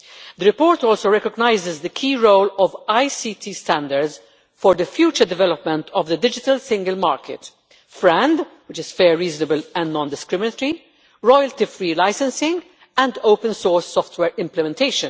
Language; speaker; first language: English; non-native, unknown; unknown